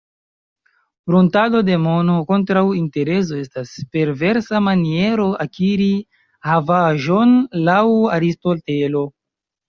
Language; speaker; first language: Esperanto; non-native, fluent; Chinese